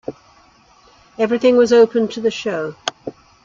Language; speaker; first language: English; native; English